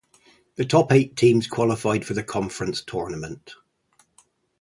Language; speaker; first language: English; native; English